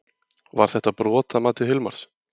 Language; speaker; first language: Icelandic; native; Icelandic